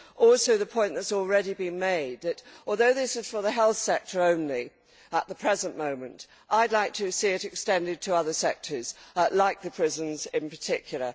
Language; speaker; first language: English; native; English